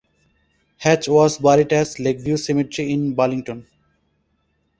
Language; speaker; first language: English; non-native, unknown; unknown